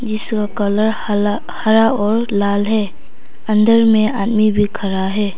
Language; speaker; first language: Hindi; non-native, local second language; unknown